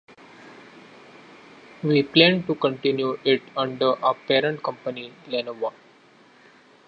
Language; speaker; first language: English; non-native, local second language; Marathi